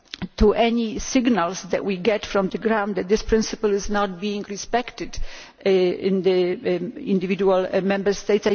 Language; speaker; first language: English; non-native, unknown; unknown